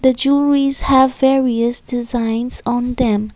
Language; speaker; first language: English; non-native, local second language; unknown